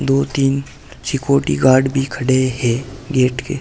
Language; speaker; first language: Hindi; native; Hindi